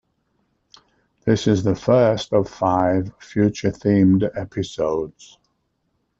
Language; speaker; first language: English; native; English